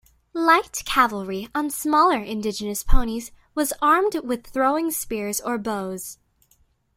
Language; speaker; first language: English; native; English